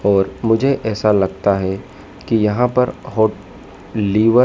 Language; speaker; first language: Hindi; native; Hindi